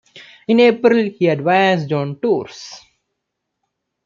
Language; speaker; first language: English; non-native, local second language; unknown